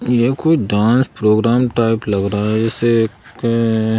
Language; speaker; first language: Hindi; native; Hindi